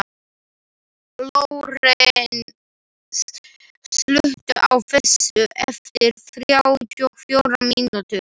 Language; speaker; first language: Icelandic; non-native, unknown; Slovak